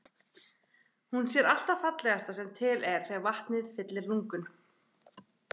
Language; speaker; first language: Icelandic; native; Icelandic